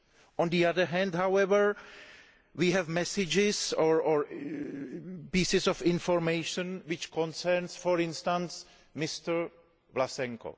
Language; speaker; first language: English; non-native, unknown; Greek